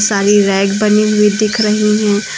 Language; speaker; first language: Hindi; native; Hindi